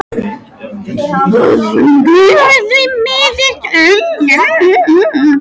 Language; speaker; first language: Icelandic; non-native, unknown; French